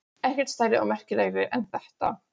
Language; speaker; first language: Icelandic; non-native, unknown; Polish